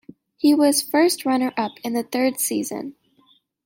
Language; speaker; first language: English; native; English